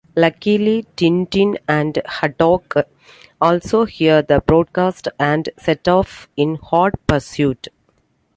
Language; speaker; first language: English; non-native, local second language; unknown